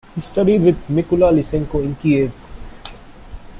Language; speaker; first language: English; non-native, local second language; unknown